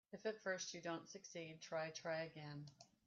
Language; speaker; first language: English; native; English